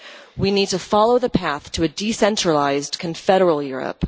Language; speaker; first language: English; non-native, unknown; Dutch